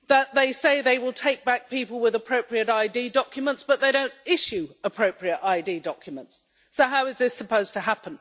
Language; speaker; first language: English; native; English